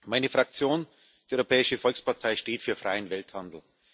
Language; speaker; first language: German; native; German